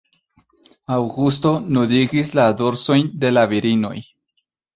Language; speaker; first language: Esperanto; non-native, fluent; Spanish